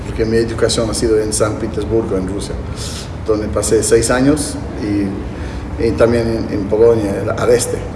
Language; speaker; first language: Spanish; non-native, fluent; English